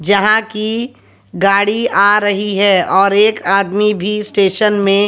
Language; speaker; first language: Hindi; native; Hindi